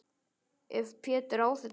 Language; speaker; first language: Icelandic; native; Icelandic